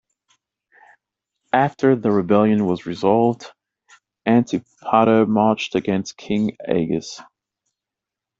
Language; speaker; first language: English; native; English